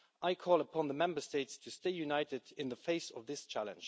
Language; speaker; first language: English; non-native, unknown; Luxembourgish